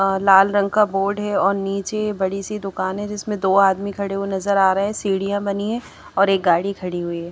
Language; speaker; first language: Hindi; native; Hindi